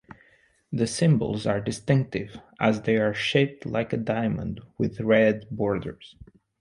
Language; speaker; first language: English; non-native, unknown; Portuguese